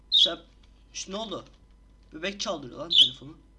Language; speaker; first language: Turkish; native; Turkish